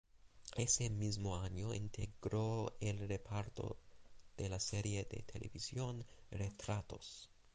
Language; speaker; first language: Spanish; non-native, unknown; English